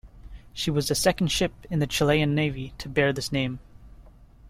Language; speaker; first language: English; native; English